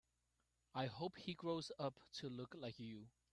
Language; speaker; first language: English; non-native, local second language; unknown